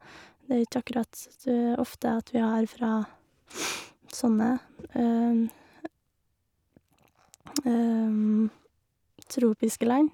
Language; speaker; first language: Norwegian; native; Norwegian